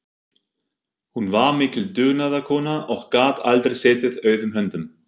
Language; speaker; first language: Icelandic; non-native, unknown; German